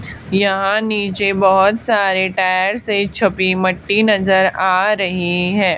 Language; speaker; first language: Hindi; native; Hindi